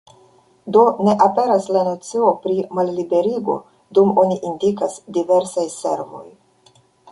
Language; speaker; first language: Esperanto; non-native, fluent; Russian